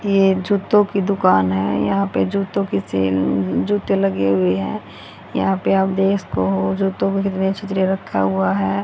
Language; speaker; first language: Hindi; native; Hindi